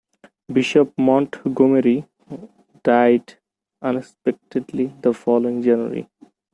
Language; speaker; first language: English; non-native, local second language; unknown